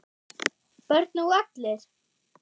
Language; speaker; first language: Icelandic; non-native, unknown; German